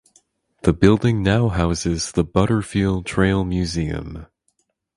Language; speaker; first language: English; native; English